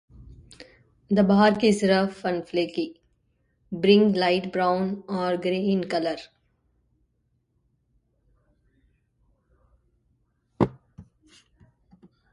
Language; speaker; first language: English; non-native, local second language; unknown